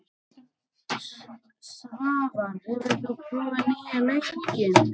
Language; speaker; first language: Icelandic; native; Icelandic